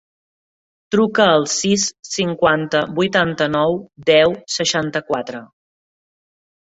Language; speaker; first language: Catalan; native; Catalan